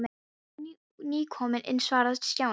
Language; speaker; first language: Icelandic; non-native, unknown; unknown